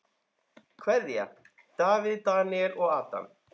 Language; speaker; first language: Icelandic; native; Icelandic